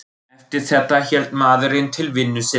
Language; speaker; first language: Icelandic; non-native, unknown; German